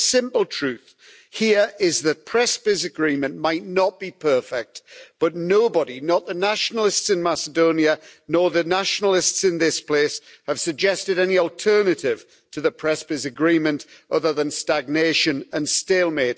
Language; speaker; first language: English; native; English